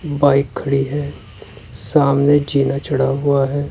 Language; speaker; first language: Hindi; native; Hindi